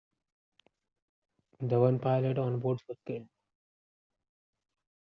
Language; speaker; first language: English; non-native, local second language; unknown